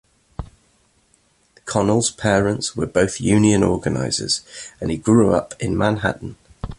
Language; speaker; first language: English; native; English